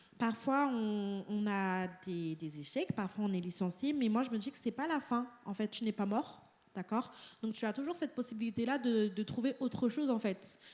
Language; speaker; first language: French; native; French